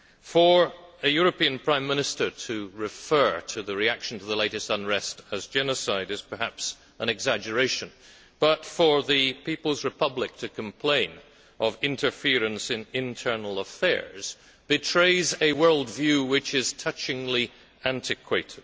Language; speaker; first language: English; native; English